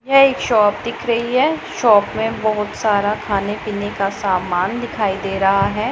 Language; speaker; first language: Hindi; non-native, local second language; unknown